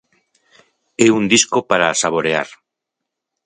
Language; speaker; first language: Galician; native; Galician